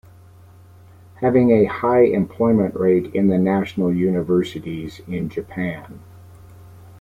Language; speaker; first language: English; native; English